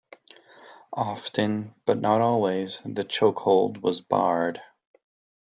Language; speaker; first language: English; native; English